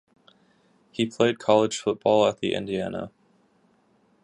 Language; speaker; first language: English; native; English